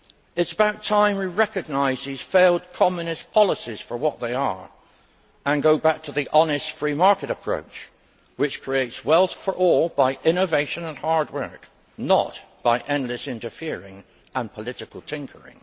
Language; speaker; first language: English; native; English